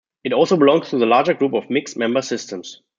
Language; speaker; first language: English; non-native, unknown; German